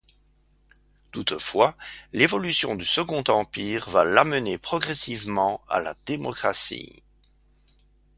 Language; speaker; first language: French; native; French